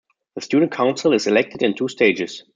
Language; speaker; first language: English; non-native, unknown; German